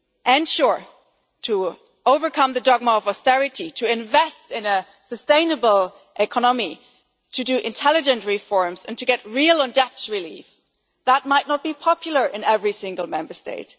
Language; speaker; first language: English; non-native, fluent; German